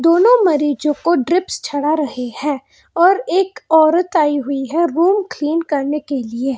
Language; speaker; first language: Hindi; non-native, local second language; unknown